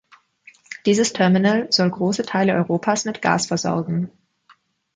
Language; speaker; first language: German; native; German